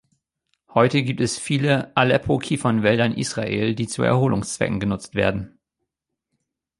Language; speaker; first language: German; native; German